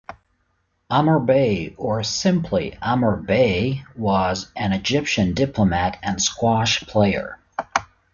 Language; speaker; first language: English; native; English